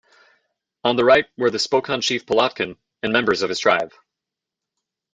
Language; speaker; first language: English; native; English